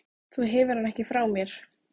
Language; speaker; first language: Icelandic; native; Icelandic